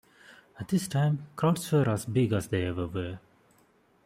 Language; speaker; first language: English; non-native, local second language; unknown